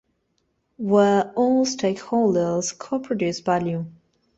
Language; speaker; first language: English; non-native, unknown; Spanish